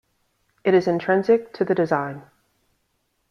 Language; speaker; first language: English; native; English